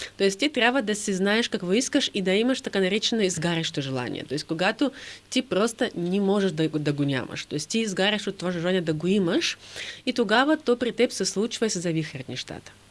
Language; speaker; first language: Bulgarian; non-native, fluent; Russian